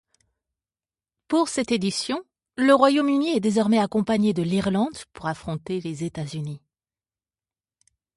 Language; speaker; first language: French; native; French